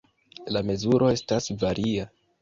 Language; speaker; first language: Esperanto; non-native, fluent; Kinyarwanda